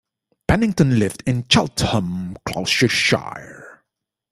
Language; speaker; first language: English; non-native, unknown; Dutch